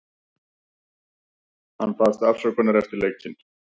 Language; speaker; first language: Icelandic; native; Icelandic